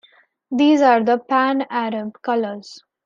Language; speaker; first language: English; non-native, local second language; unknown